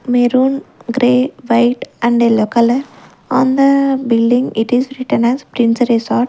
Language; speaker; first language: English; non-native, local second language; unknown